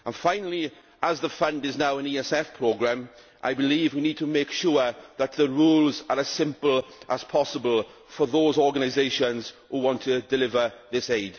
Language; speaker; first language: English; native; English